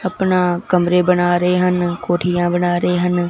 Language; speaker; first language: Hindi; non-native, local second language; Punjabi